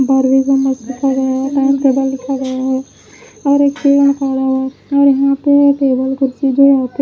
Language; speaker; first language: Hindi; non-native, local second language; Punjabi